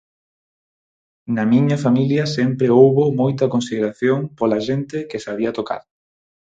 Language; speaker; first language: Galician; non-native, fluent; Spanish